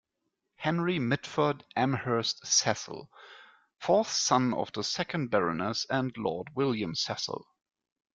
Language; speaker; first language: English; non-native, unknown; German